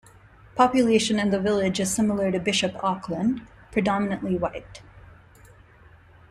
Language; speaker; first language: English; non-native, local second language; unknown